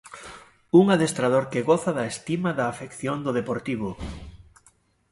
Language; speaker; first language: Galician; native; Galician